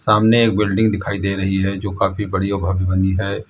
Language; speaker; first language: Hindi; native; Hindi